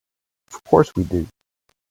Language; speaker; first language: English; native; English